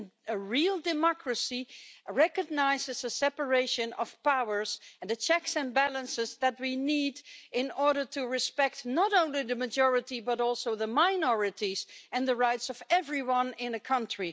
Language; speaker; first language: English; non-native, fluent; Dutch